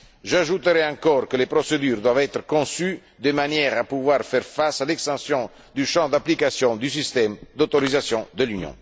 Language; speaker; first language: French; non-native, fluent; Italian